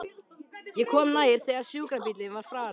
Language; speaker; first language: Icelandic; native; Icelandic